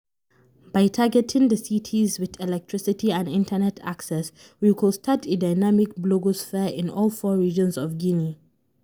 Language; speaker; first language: English; non-native, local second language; Hausa